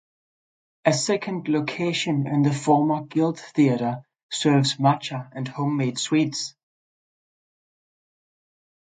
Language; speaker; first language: English; non-native, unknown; Danish